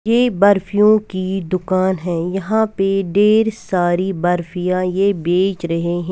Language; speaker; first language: Hindi; non-native, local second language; Punjabi